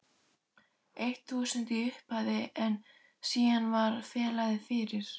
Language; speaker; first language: Icelandic; native; Icelandic